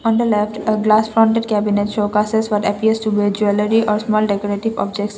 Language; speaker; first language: English; non-native, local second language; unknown